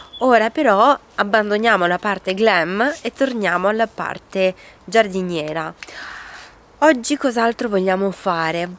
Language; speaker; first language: Italian; early bilingual, other home language; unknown